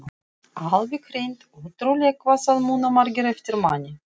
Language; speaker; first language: Icelandic; non-native, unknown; Russian